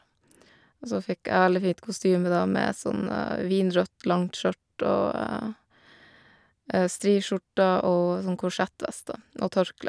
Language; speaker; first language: Norwegian; native; Norwegian